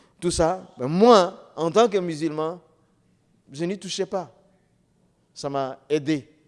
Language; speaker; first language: French; non-native, local second language; Dyula